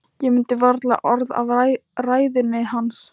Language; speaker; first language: Icelandic; non-native, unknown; Thai